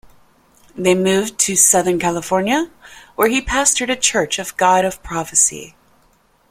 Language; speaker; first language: English; native; English